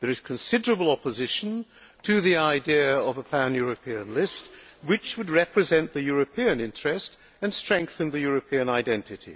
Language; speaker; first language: English; non-native, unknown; Hungarian